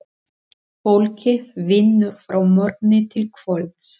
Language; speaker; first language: Icelandic; non-native, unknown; Spanish